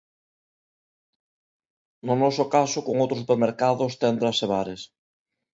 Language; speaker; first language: Galician; non-native, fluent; Spanish